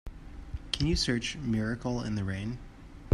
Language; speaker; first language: English; native; English